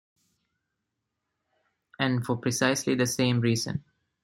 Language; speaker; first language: English; non-native, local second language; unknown